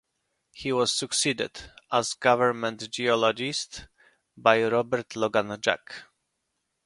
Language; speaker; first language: English; non-native, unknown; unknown